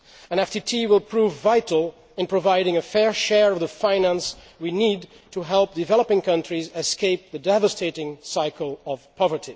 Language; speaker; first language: English; non-native, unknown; Dutch